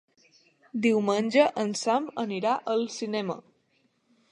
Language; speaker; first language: Catalan; native; Catalan